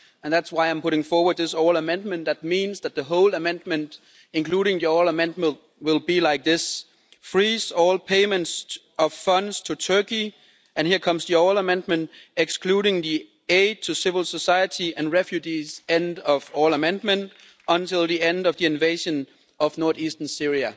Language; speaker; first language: English; non-native, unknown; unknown